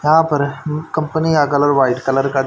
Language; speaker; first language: Hindi; native; Hindi